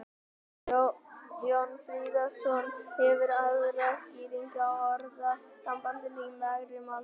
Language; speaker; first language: Icelandic; native; Icelandic